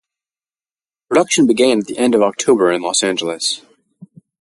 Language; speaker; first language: English; native; English